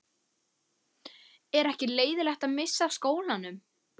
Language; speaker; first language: Icelandic; native; Icelandic